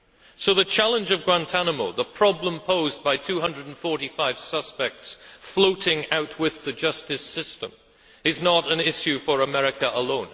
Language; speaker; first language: English; native; English